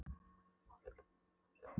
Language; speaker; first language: Icelandic; non-native, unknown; Polish